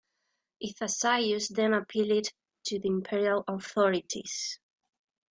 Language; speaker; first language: English; non-native, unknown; Spanish